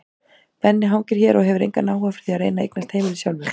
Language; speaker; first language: Icelandic; native; Icelandic